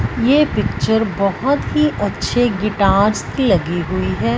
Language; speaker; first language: Hindi; non-native, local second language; Punjabi